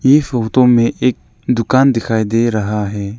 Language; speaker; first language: Hindi; non-native, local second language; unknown